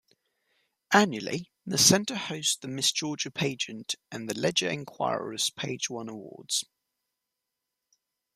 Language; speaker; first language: English; native; English